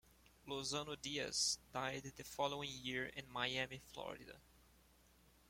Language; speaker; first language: English; non-native, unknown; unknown